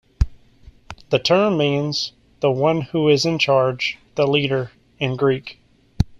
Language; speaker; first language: English; native; English